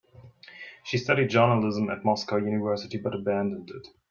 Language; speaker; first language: English; non-native, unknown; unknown